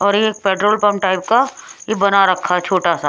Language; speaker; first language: Hindi; non-native, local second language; Punjabi